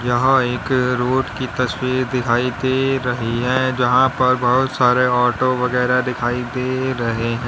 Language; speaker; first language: Hindi; native; Hindi